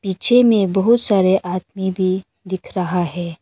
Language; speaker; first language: Hindi; non-native, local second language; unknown